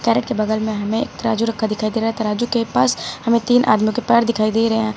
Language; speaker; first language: Hindi; native; Hindi